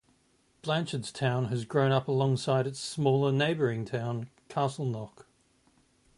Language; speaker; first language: English; native; English